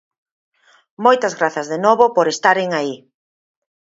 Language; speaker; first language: Galician; native; Galician